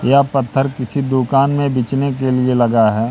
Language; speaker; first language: Hindi; native; Hindi